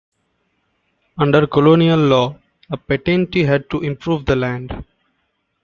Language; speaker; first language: English; non-native, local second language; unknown